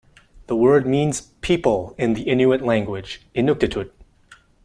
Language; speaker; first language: English; non-native, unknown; French